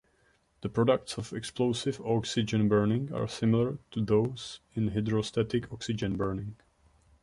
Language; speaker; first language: English; non-native, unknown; Czech